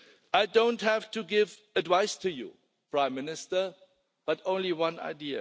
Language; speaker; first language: English; non-native, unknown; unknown